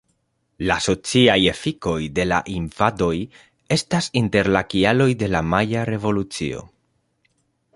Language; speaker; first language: Esperanto; non-native, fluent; Spanish